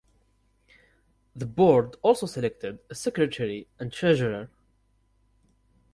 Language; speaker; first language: English; non-native, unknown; Kabyle